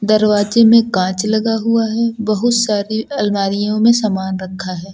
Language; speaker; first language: Hindi; native; Hindi